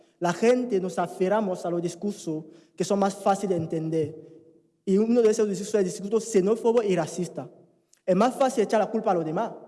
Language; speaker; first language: Spanish; non-native, fluent; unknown